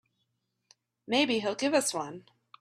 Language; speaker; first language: English; native; English